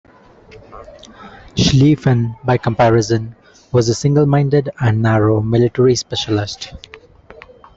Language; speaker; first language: English; non-native, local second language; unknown